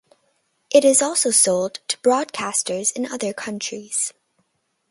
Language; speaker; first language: English; native; English